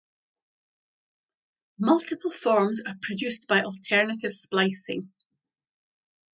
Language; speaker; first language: English; native; English